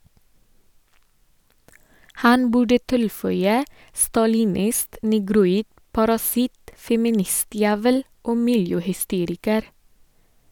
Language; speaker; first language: Norwegian; non-native, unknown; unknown